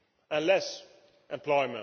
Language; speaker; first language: English; non-native, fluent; Swedish